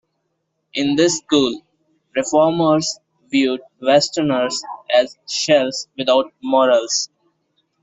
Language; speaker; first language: English; non-native, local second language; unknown